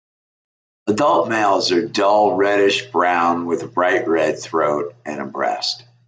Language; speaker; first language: English; native; English